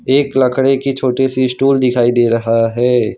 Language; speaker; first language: Hindi; non-native, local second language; Gujarati